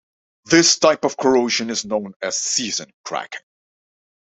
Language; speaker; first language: English; non-native, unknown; Dutch